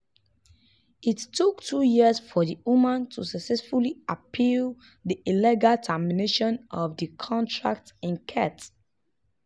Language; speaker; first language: English; non-native, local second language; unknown